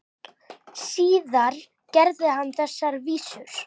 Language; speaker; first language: Icelandic; native; Icelandic